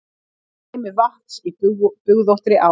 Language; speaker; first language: Icelandic; native; Icelandic